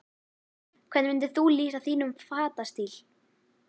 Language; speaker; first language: Icelandic; native; Icelandic